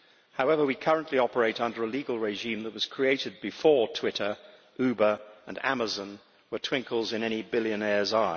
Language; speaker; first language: English; native; English